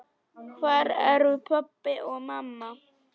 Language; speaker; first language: Icelandic; non-native, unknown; Polish